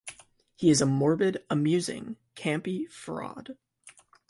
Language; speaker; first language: English; native; English